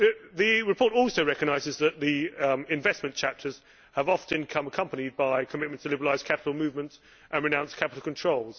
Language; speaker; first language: English; native; English